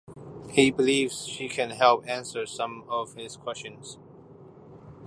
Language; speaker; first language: English; non-native, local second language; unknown